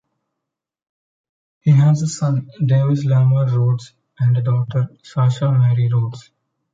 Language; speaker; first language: English; non-native, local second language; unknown